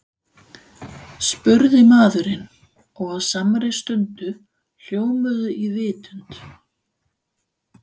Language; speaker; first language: Icelandic; non-native, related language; Danish